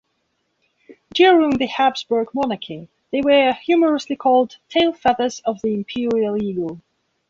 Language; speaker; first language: English; non-native, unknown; Belarusian